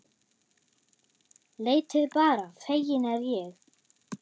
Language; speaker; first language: Icelandic; non-native, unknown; German